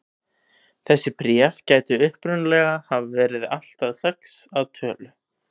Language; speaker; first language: Icelandic; native; Icelandic